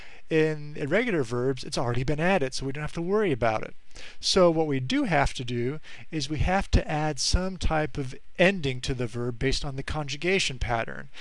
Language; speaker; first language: English; native; English